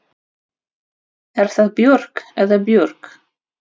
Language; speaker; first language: Icelandic; non-native, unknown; Russian